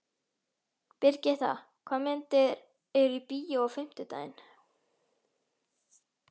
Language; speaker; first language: Icelandic; native; Icelandic